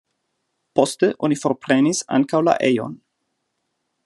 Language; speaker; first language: Esperanto; non-native, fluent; German